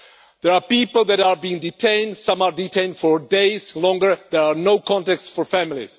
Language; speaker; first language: English; non-native, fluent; Czech